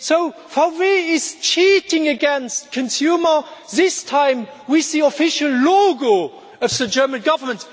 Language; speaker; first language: English; non-native, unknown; German